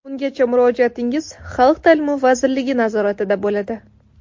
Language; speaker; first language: Uzbek; non-native, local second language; Tajik